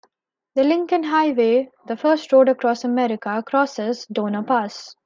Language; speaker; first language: English; non-native, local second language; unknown